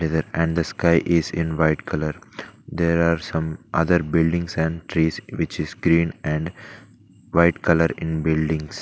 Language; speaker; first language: English; non-native, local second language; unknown